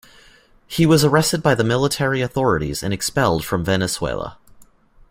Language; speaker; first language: English; native; English